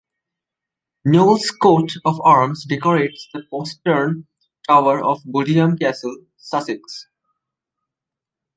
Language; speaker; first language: English; non-native, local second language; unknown